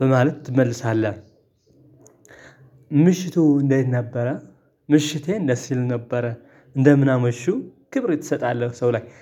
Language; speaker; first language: Amharic; non-native, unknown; Tigrinya